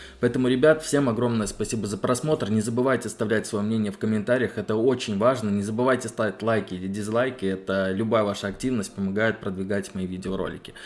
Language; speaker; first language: Russian; native; Russian